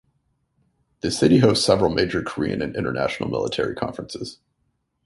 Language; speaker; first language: English; native; English